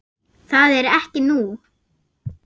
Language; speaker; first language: Icelandic; non-native, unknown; German